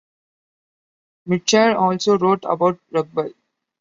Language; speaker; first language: English; non-native, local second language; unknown